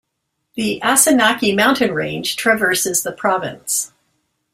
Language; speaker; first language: English; native; English